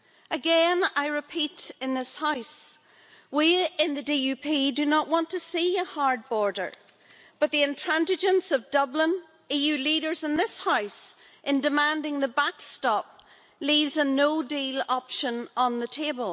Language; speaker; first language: English; native; English